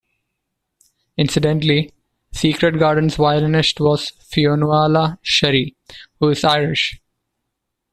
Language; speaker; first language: English; non-native, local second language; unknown